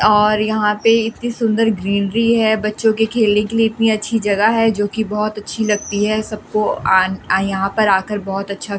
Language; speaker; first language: Hindi; native; Hindi